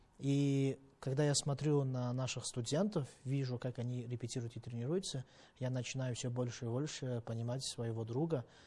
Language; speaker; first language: Russian; non-native, fluent; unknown